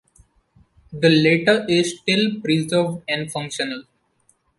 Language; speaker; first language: English; non-native, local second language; Marathi